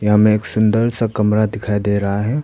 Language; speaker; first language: Hindi; non-native, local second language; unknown